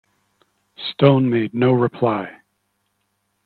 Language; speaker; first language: English; native; English